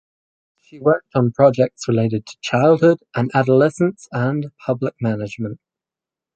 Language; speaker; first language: English; native; English